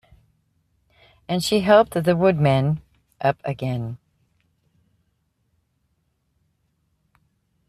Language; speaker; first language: English; native; English